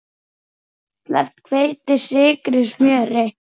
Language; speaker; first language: Icelandic; native; Icelandic